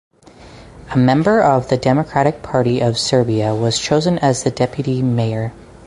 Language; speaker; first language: English; native; English